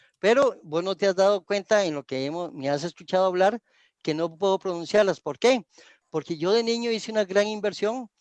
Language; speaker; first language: Spanish; native; Spanish